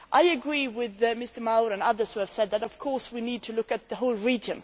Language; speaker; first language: English; non-native, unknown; Swedish